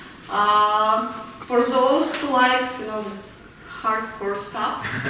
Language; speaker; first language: English; non-native, learner; Ukrainian